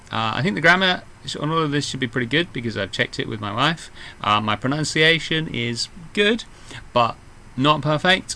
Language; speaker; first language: English; native; English